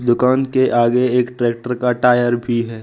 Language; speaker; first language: Hindi; non-native, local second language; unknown